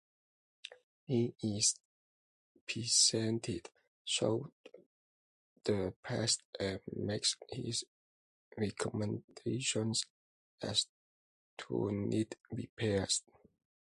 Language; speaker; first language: English; non-native, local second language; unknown